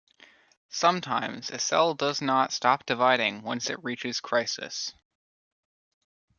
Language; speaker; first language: English; native; English